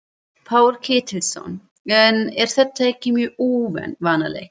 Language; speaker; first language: Icelandic; non-native, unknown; German